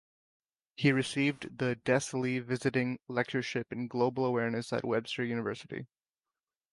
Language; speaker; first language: English; native; English